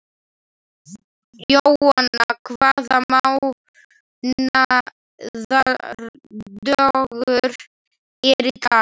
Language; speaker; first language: Icelandic; non-native, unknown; Slovak